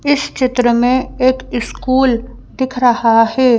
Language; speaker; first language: Hindi; native; Hindi